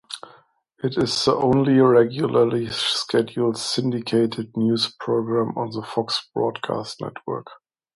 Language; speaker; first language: English; non-native, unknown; German